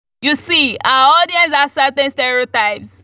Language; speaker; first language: English; non-native, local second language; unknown